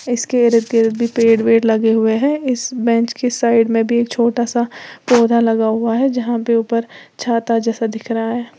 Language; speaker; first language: Hindi; native; Hindi